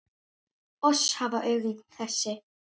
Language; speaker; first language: Icelandic; native; Icelandic